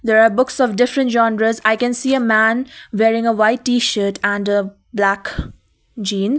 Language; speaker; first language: English; non-native, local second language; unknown